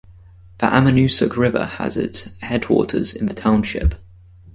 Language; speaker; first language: English; native; English